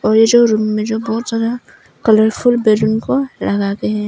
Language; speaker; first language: Hindi; non-native, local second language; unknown